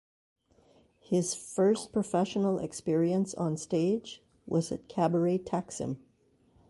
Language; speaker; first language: English; native; English